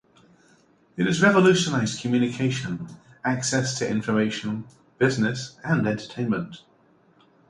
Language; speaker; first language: English; native; English